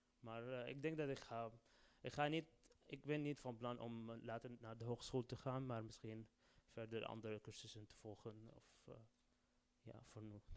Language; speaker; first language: Dutch; non-native, fluent; Arabic